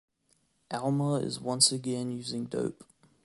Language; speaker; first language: English; native; English